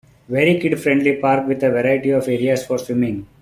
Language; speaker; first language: English; non-native, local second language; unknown